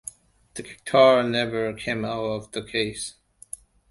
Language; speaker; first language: English; non-native, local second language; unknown